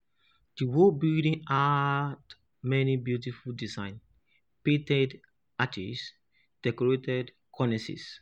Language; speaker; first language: English; non-native, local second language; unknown